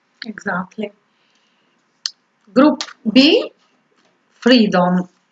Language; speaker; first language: English; non-native, learner; Italian